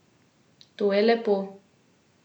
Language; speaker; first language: Slovenian; native; Slovenian